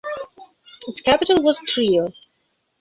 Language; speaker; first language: English; non-native, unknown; Belarusian